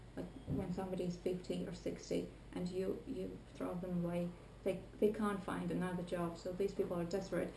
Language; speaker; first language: English; non-native, fluent; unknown